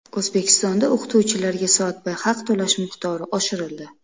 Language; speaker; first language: Uzbek; native; Uzbek